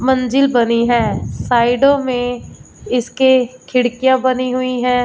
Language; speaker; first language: Hindi; non-native, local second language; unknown